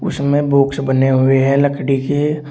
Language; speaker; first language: Hindi; native; Hindi